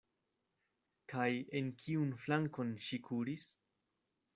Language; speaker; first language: Esperanto; non-native, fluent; Spanish